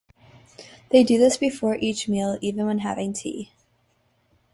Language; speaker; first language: English; native; English